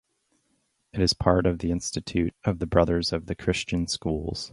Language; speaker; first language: English; native; English